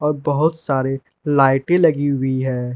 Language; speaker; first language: Hindi; non-native, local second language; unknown